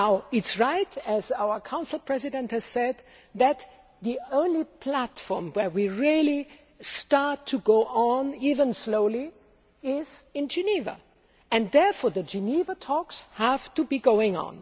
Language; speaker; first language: English; non-native, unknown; German